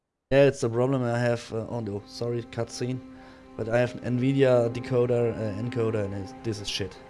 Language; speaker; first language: English; non-native, fluent; German